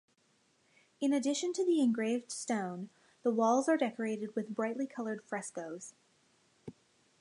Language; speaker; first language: English; native; English